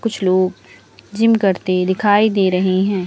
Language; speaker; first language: Hindi; native; Hindi